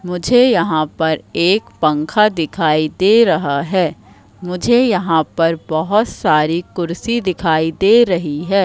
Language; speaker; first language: Hindi; native; Hindi